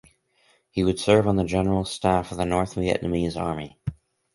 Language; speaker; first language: English; native; English